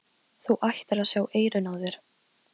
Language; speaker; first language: Icelandic; non-native, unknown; Polish